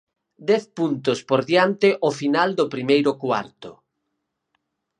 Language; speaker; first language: Galician; native; Galician